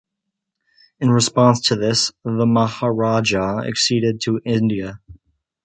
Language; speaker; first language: English; native; English